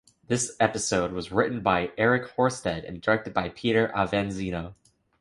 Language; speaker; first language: English; native; English